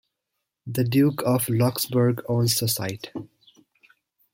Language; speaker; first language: English; native; English